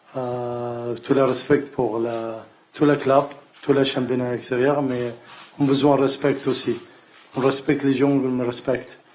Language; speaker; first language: French; non-native, learner; Arabic